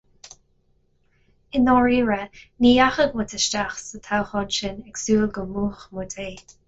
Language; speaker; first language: Irish; non-native, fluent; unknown